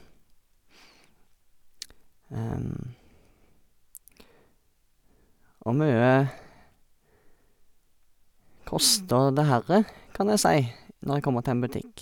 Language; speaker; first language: Norwegian; native; Norwegian